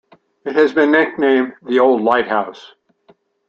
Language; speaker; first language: English; native; English